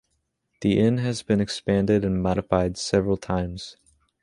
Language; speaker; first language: English; native; English